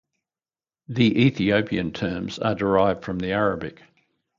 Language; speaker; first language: English; native; English